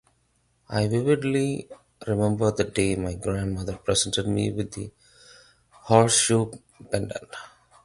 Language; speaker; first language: English; non-native, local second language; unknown